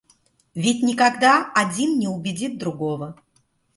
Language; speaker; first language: Russian; native; Russian